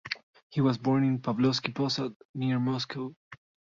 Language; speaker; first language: English; native; English